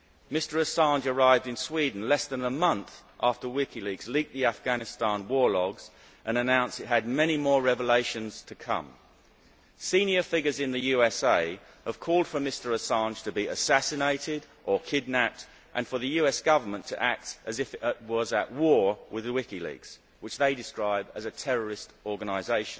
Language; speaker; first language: English; native; English